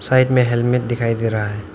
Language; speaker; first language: Hindi; non-native, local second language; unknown